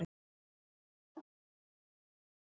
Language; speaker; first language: Icelandic; native; Icelandic